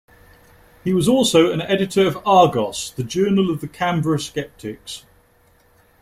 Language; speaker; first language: English; native; English